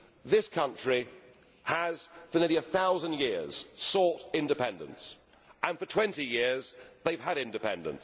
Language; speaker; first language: English; native; English